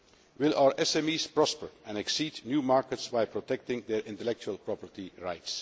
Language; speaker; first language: English; non-native, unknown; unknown